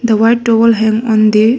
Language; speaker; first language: English; non-native, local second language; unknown